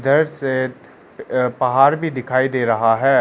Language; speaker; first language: Hindi; non-native, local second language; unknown